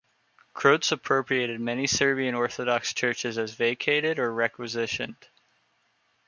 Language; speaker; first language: English; native; English